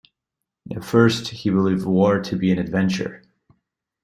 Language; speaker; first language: English; native; English